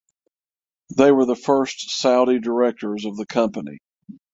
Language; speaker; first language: English; native; English